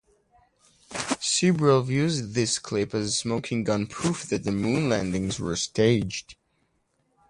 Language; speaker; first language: English; non-native, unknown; Hebrew